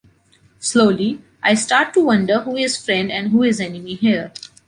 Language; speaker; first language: English; non-native, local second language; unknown